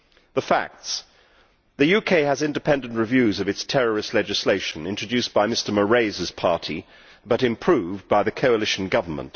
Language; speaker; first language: English; native; English